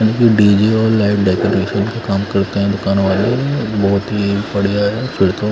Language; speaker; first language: Hindi; non-native, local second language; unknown